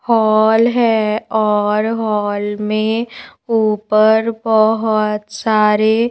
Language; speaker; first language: Hindi; native; Hindi